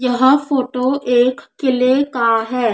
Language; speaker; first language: Hindi; native; Hindi